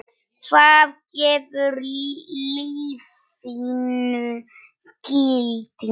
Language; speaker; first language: Icelandic; non-native, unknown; Polish